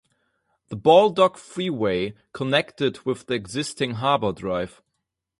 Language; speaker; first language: English; non-native, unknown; German